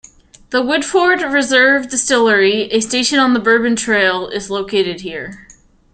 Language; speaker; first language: English; native; English